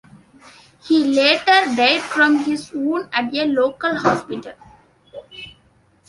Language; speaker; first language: English; non-native, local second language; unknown